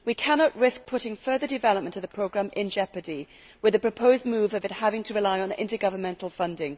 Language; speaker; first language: English; native; English